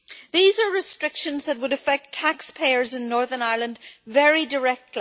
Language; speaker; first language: English; native; English